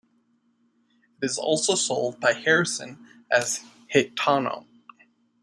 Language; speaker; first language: English; native; English